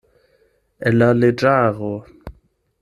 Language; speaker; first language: Esperanto; non-native, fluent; German